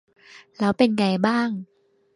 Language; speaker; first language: Thai; native; Thai